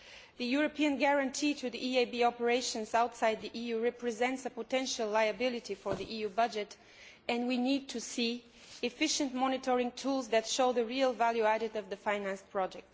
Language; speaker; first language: English; non-native, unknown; Bulgarian